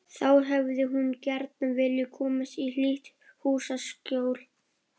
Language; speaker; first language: Icelandic; non-native, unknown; Polish